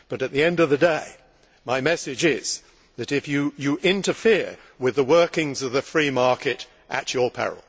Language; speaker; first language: English; native; English